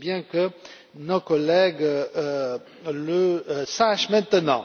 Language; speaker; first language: French; non-native, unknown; Romanian